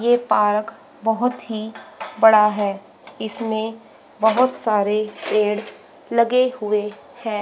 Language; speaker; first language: Hindi; native; Hindi